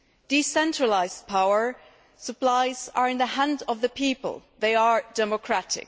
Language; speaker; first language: English; non-native, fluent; German